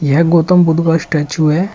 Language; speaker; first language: Hindi; native; Hindi